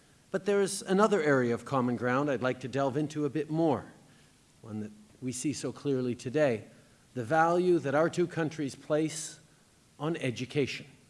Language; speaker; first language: English; native; English